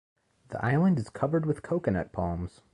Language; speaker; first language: English; native; English